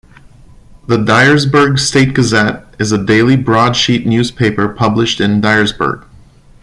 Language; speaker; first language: English; non-native, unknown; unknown